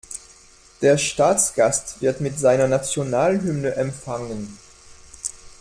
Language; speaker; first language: German; non-native, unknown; French